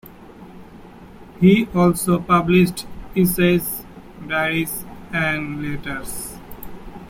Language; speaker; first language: English; native; English